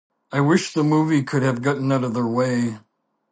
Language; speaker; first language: English; native; English